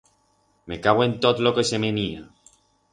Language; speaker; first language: Aragonese; non-native, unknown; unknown